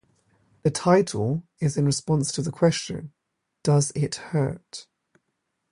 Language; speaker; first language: English; native; English